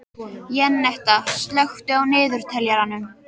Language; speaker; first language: Icelandic; native; Icelandic